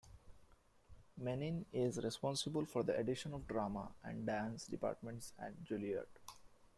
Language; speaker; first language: English; non-native, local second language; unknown